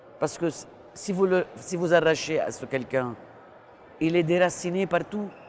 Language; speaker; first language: French; non-native, local second language; Arabic